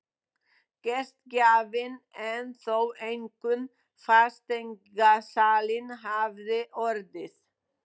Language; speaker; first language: Icelandic; non-native, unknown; Polish